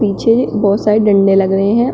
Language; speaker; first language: Hindi; native; Hindi